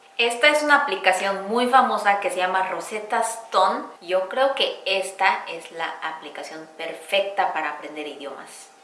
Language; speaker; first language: Spanish; non-native, fluent; Korean